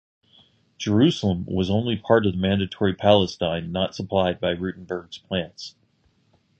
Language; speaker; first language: English; native; English